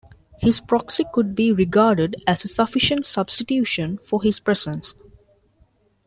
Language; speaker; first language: English; non-native, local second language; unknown